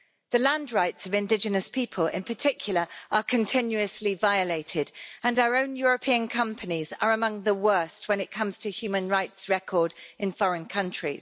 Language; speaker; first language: English; native; English